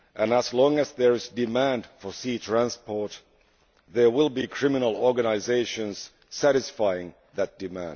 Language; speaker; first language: English; non-native, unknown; Finnish